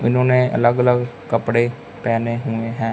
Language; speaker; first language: Hindi; non-native, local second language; Punjabi